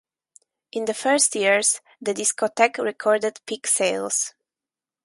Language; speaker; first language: English; non-native, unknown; Polish